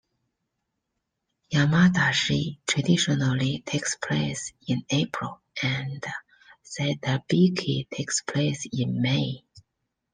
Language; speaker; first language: English; non-native, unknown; Chinese